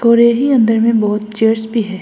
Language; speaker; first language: Hindi; non-native, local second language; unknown